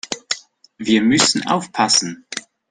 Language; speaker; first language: German; non-native, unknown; English